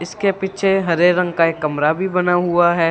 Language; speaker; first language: Hindi; non-native, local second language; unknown